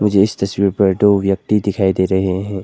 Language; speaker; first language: Hindi; non-native, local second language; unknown